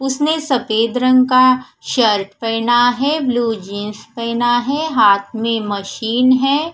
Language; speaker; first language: Hindi; non-native, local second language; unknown